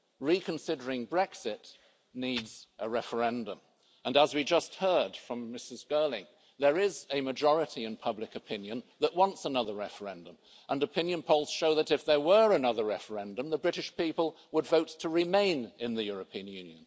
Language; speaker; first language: English; native; English